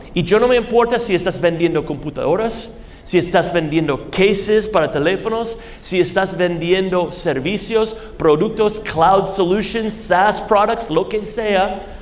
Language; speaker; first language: Spanish; non-native, fluent; English